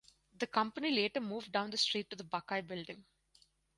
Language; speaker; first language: English; non-native, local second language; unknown